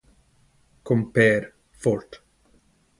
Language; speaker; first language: Portuguese; non-native, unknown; English